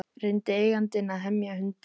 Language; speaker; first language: Icelandic; native; Icelandic